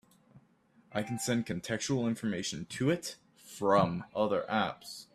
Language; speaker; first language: English; native; English